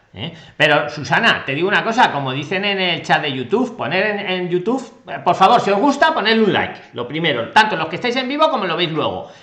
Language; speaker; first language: Spanish; native; Spanish